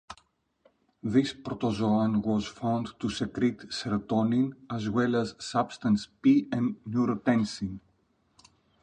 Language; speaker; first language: English; non-native, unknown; Greek